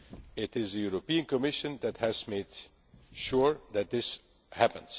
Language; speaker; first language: English; non-native, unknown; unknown